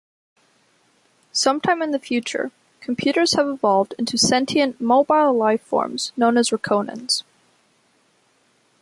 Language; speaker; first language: English; native; English